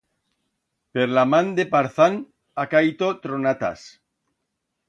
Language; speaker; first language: Aragonese; native; Aragonese